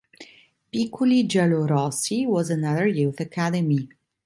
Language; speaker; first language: English; non-native, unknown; Italian